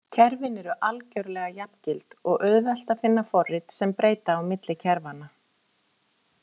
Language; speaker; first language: Icelandic; native; Icelandic